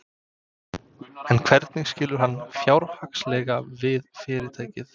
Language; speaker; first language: Icelandic; non-native, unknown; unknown